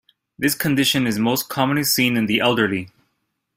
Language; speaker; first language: English; native; English